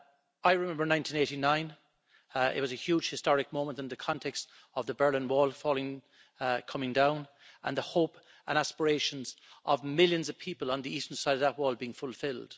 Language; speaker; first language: English; native; English